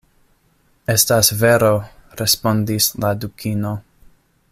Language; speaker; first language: Esperanto; non-native, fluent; English